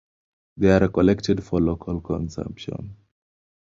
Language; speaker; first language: English; non-native, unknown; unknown